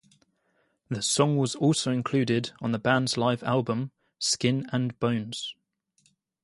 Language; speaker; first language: English; native; English